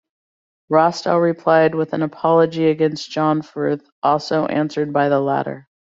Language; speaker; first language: English; native; English